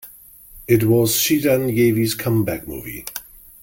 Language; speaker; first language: English; non-native, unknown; German